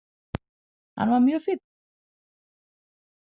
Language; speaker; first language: Icelandic; non-native, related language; Danish